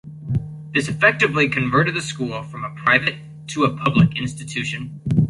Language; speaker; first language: English; native; English